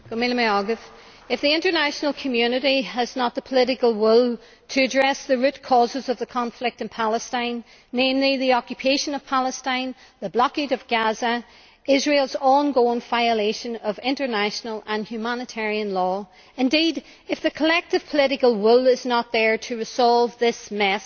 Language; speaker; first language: English; native; English